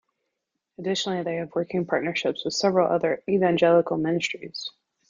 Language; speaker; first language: English; native; English